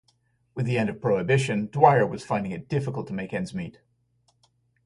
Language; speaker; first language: English; native; English